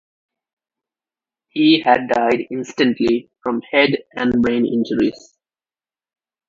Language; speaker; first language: English; non-native, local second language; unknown